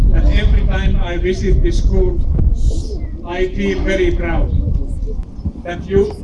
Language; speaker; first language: English; non-native, fluent; Finnish